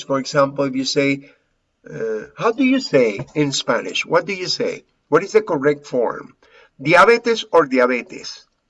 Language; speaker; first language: English; non-native, fluent; Spanish